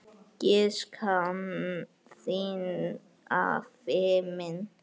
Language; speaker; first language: Icelandic; native; Icelandic